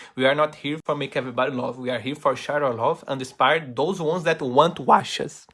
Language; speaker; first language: English; non-native, learner; Portuguese